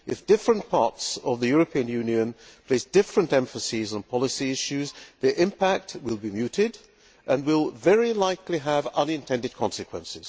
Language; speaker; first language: English; non-native, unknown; Hungarian